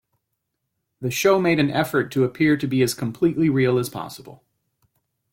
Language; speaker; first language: English; native; English